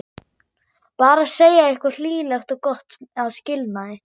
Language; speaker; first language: Icelandic; non-native, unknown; German